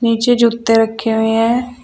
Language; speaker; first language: Hindi; native; Hindi